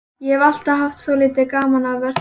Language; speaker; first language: Icelandic; native; Icelandic